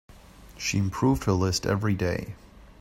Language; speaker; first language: English; native; English